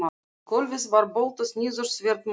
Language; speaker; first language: Icelandic; non-native, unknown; Russian